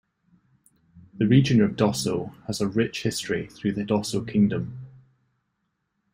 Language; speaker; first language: English; native; English